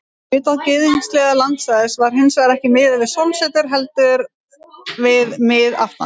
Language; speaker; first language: Icelandic; native; Icelandic